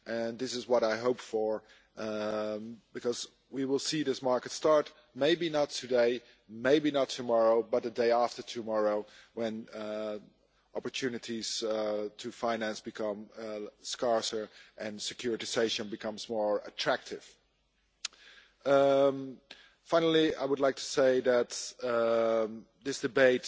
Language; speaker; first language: English; non-native, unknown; Dutch